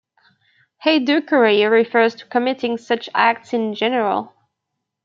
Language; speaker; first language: English; native; English